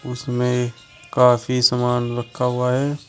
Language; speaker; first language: Hindi; native; Hindi